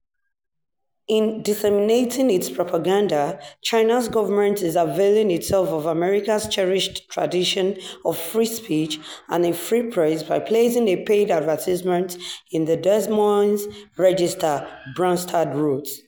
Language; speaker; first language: English; non-native, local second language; Yoruba